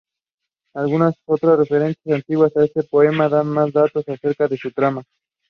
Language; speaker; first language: English; non-native, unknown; Spanish